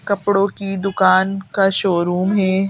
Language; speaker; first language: Hindi; native; Hindi